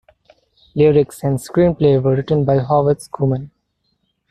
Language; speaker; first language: English; non-native, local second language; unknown